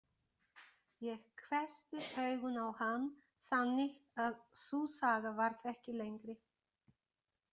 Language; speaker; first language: Icelandic; non-native, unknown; Bulgarian